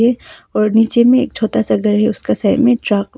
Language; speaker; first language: Hindi; non-native, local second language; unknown